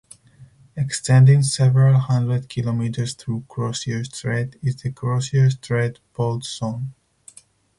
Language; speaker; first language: English; non-native, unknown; Spanish